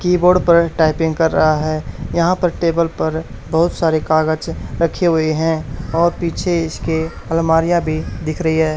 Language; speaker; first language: Hindi; native; Hindi